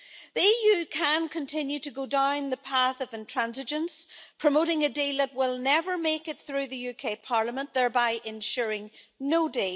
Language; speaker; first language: English; native; English